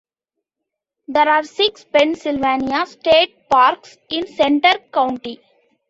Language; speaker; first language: English; non-native, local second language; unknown